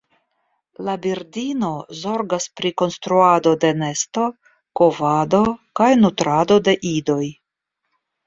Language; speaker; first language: Esperanto; non-native, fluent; Russian